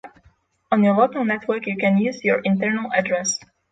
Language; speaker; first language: English; non-native, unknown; Polish